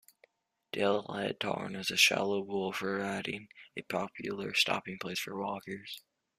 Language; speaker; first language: English; native; English